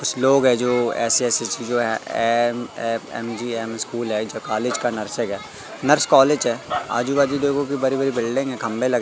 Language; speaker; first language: Hindi; native; Hindi